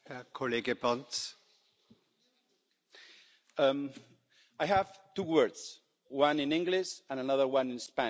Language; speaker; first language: English; non-native, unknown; Spanish